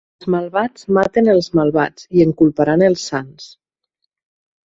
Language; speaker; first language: Catalan; native; Catalan